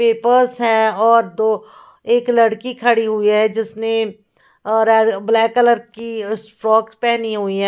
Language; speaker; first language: Hindi; non-native, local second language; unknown